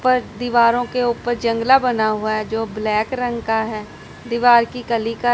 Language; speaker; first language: Hindi; non-native, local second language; Punjabi